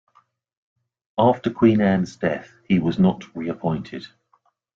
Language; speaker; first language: English; native; English